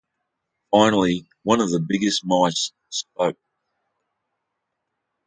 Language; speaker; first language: English; native; English